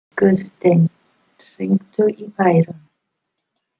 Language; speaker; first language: Icelandic; non-native, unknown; English